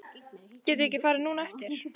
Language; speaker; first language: Icelandic; native; Icelandic